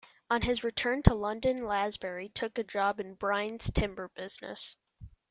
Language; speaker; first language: English; native; English